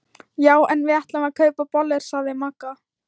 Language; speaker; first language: Icelandic; non-native, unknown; Thai